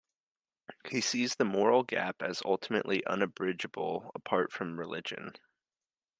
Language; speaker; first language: English; native; English